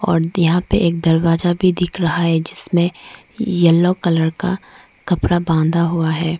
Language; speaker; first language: Hindi; non-native, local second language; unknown